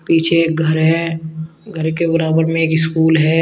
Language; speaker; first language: Hindi; native; Hindi